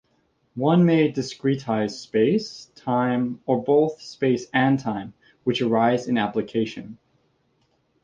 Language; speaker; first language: English; native; English